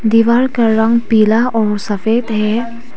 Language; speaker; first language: Hindi; non-native, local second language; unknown